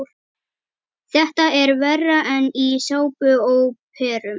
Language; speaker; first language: Icelandic; native; Icelandic